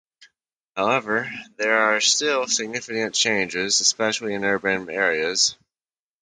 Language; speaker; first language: English; native; English